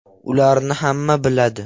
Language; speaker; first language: Uzbek; non-native, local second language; Russian